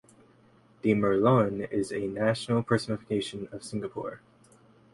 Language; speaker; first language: English; native; English